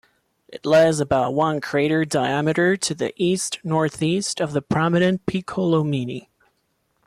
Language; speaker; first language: English; non-native, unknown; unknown